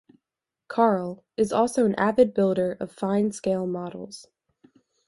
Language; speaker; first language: English; native; English